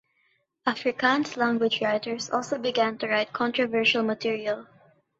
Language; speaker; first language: English; non-native, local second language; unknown